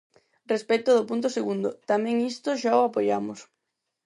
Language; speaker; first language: Galician; non-native, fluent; Spanish